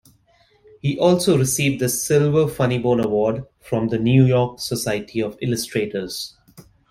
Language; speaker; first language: English; non-native, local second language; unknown